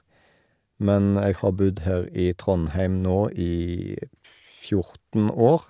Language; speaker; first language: Norwegian; native; Norwegian